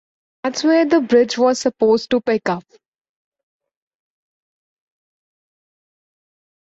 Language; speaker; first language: English; native; English